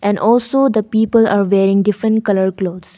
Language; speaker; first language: English; non-native, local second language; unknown